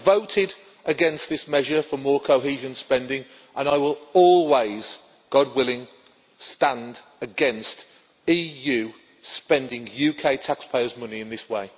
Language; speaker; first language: English; native; English